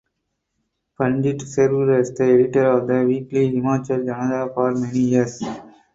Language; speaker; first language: English; non-native, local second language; Tamil